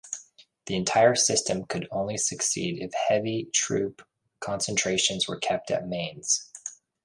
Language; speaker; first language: English; native; English